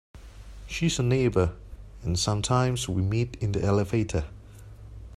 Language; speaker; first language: English; non-native, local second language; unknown